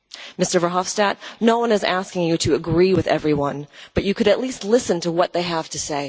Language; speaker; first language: English; non-native, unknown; Dutch